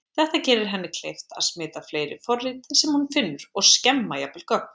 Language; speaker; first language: Icelandic; native; Icelandic